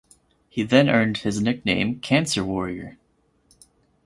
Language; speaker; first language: English; native; English